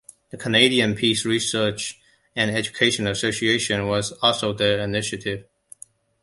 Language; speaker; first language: English; non-native, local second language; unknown